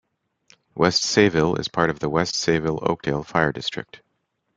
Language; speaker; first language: English; native; English